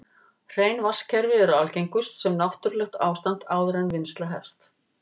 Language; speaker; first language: Icelandic; native; Icelandic